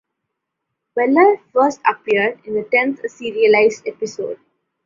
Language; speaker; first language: English; non-native, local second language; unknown